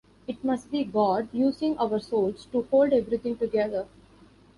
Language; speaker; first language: English; non-native, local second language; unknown